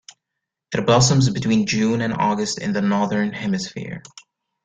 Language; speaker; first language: English; native; English